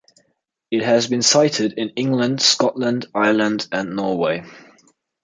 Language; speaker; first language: English; non-native, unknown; German